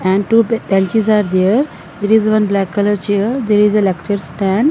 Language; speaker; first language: English; non-native, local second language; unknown